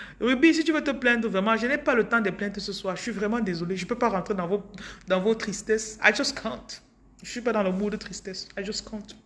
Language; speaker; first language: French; non-native, local second language; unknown